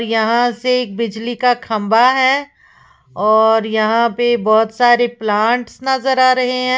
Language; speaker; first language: Hindi; native; Hindi